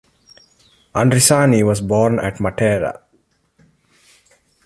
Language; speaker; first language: English; non-native, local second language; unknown